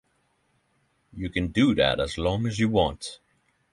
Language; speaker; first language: English; non-native, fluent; Norwegian